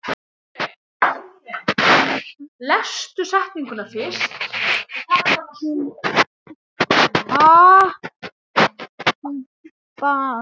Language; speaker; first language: Icelandic; native; Icelandic